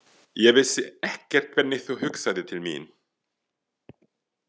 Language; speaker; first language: Icelandic; non-native, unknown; French